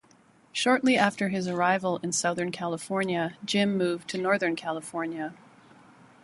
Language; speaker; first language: English; native; English